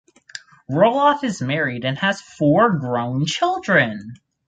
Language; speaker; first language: English; native; English